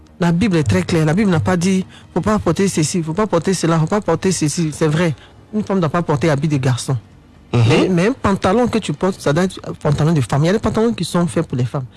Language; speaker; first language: French; non-native, local second language; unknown